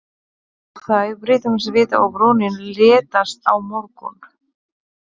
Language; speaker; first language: Icelandic; non-native, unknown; Polish